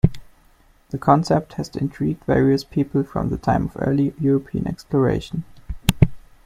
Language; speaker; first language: English; non-native, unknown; German